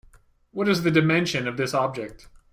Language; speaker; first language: English; native; English